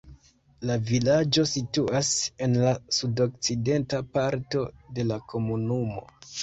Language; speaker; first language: Esperanto; non-native, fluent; Kinyarwanda